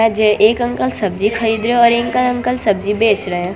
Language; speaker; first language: Hindi; non-native, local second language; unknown